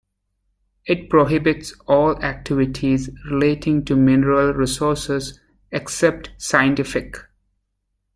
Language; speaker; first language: English; native; English